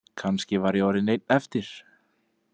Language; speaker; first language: Icelandic; native; Icelandic